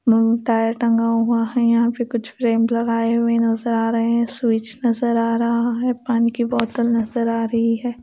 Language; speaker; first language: Hindi; non-native, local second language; Punjabi